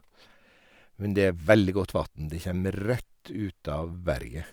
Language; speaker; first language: Norwegian; native; Norwegian